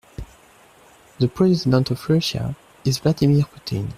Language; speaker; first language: English; non-native, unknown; French